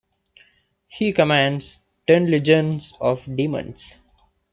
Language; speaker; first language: English; non-native, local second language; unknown